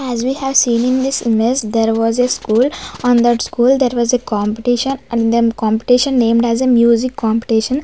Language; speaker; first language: English; non-native, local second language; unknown